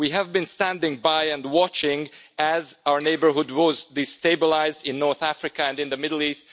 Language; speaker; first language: English; non-native, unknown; Hungarian